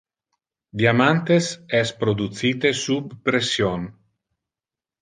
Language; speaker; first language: Interlingua; non-native, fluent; Italian